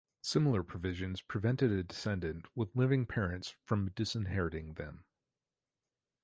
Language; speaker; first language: English; native; English